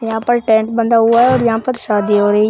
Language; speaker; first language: Hindi; native; Hindi